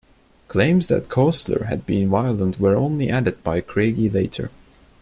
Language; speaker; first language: English; non-native, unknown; Turkish